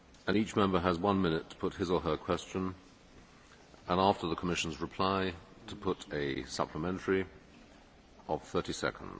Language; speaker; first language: English; native; English